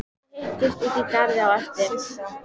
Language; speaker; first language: Icelandic; native; Icelandic